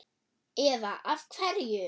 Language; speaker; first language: Icelandic; non-native, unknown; German